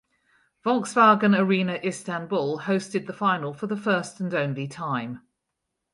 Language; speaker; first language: English; native; English